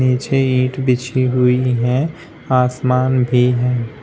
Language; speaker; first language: Hindi; native; Hindi